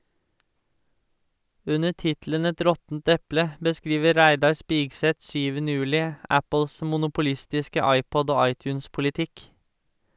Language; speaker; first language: Norwegian; native; Norwegian